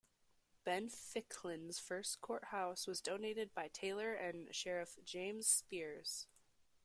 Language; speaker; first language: English; native; English